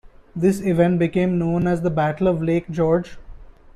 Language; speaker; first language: English; non-native, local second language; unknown